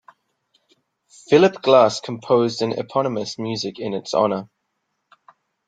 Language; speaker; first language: English; native; English